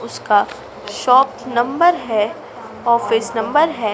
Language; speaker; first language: Hindi; native; Hindi